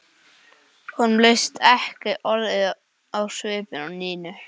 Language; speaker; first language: Icelandic; non-native, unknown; English